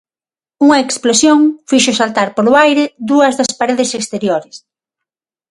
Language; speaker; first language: Galician; non-native, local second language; Spanish